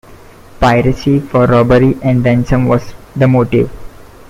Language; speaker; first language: English; non-native, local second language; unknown